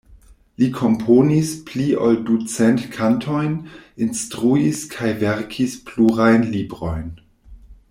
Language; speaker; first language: Esperanto; non-native, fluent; German